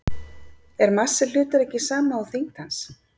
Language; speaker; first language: Icelandic; native; Icelandic